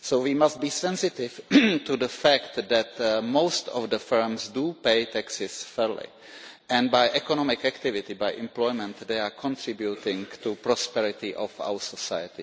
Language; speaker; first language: English; non-native, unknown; Czech